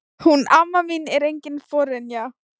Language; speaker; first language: Icelandic; non-native, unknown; Thai